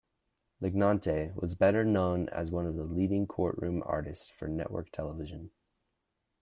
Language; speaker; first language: English; native; English